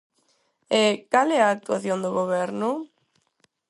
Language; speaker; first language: Galician; non-native, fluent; Spanish